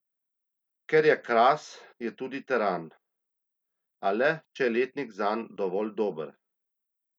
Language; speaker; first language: Slovenian; native; Slovenian